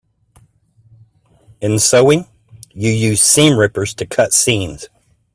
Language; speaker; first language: English; native; English